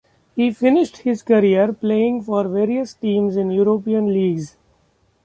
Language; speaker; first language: English; non-native, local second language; Marathi